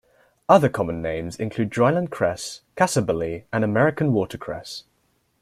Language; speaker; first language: English; native; English